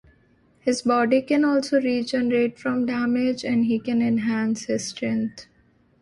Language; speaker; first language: English; non-native, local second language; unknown